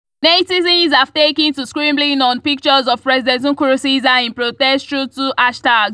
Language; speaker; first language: English; non-native, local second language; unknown